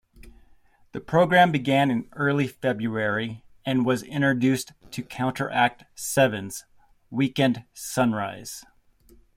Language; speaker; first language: English; native; English